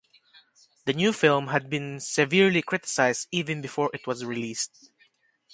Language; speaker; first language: English; non-native, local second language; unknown